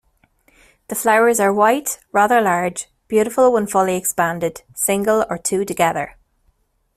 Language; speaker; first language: English; native; English